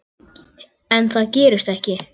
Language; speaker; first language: Icelandic; native; Icelandic